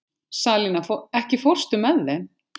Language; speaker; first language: Icelandic; native; Icelandic